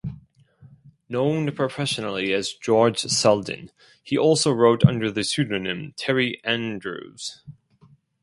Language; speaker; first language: English; non-native, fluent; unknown